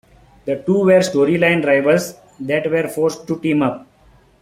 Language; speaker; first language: English; non-native, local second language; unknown